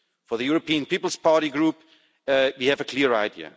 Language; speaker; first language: English; non-native, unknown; German